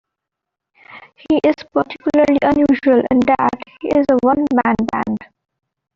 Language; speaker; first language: English; non-native, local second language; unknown